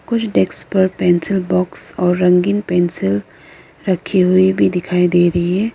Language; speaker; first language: Hindi; non-native, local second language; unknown